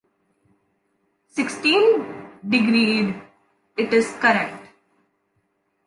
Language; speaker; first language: English; non-native, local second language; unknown